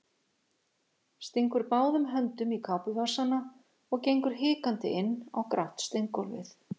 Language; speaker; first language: Icelandic; native; Icelandic